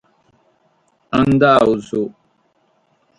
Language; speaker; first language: Sardinian; native; Sardinian